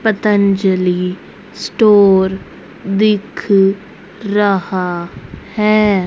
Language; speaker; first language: Hindi; native; Hindi